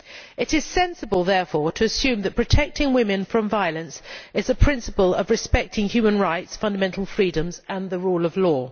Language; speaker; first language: English; native; English